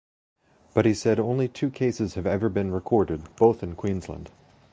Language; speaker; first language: English; native; English